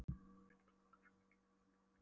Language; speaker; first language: Icelandic; non-native, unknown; Polish